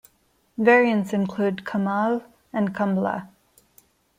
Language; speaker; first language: English; non-native, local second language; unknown